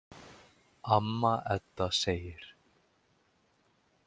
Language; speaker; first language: Icelandic; native; Icelandic